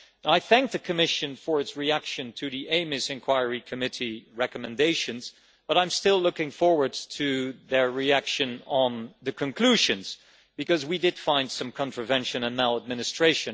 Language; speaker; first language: English; non-native, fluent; Dutch